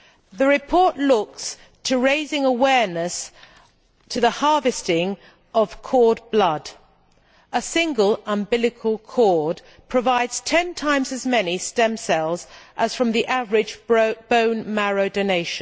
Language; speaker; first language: English; native; English